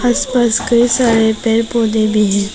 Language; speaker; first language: Hindi; non-native, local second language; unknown